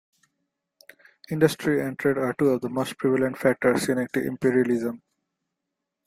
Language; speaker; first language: English; non-native, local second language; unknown